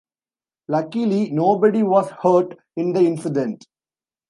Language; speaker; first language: English; non-native, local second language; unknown